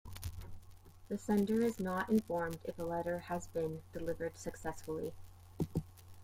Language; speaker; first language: English; native; English